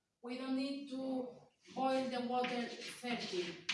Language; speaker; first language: English; non-native, learner; Spanish